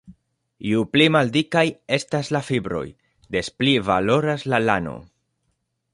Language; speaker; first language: Esperanto; non-native, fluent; Spanish